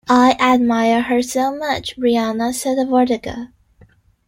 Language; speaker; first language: English; non-native, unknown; Chinese